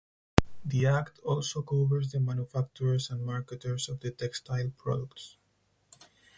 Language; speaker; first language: English; non-native, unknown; Spanish